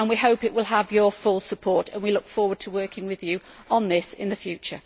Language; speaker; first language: English; native; English